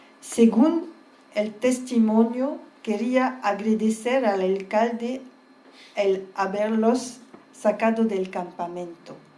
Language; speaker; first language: Spanish; early bilingual, heritage; Spanish